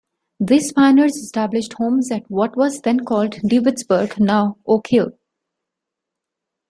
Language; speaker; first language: English; non-native, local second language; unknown